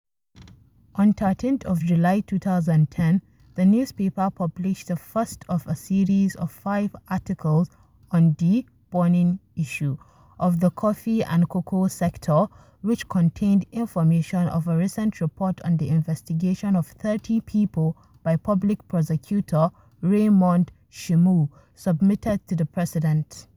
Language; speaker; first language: English; non-native, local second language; Hausa